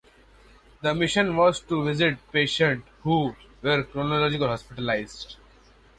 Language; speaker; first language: English; non-native, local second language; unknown